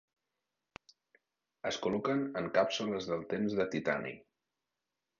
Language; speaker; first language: Catalan; native; Catalan